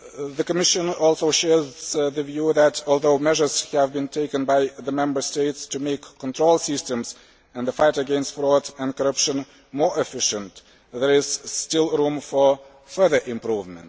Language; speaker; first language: English; non-native, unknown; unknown